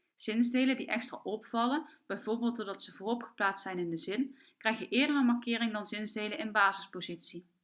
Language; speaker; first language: Dutch; native; Dutch